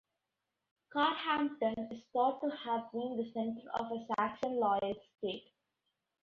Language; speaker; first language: English; non-native, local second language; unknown